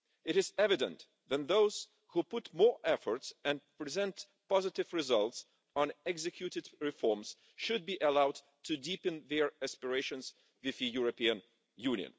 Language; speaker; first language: English; non-native, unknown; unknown